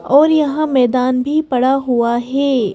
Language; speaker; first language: Hindi; native; Hindi